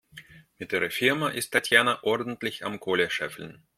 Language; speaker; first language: German; non-native, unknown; Russian